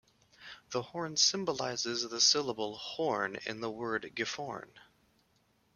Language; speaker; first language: English; native; English